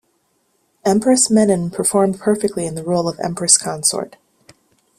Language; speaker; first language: English; native; English